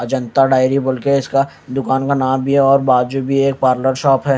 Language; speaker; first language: Hindi; non-native, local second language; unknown